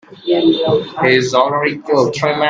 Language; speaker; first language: English; non-native, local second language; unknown